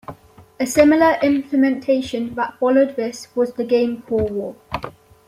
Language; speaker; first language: English; native; English